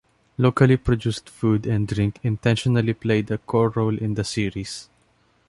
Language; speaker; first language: English; non-native, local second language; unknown